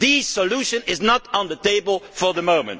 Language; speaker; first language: English; non-native, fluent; Dutch